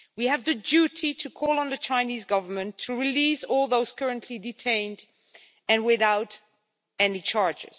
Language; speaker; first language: English; non-native, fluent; Dutch